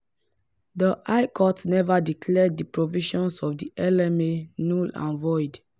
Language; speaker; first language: English; non-native, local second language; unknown